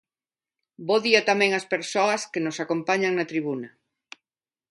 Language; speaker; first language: Galician; non-native, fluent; Spanish